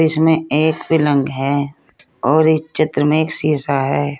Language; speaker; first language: Hindi; native; Hindi